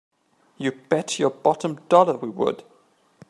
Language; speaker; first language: English; native; English